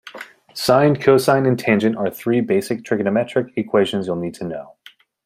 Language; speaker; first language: English; native; English